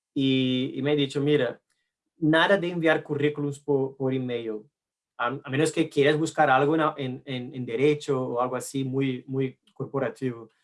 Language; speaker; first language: Spanish; non-native, related language; Portuguese